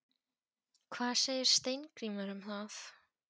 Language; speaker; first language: Icelandic; non-native, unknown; Polish